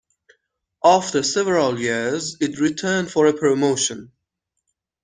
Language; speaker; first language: English; non-native, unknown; Persian